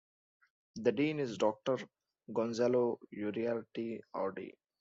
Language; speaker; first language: English; non-native, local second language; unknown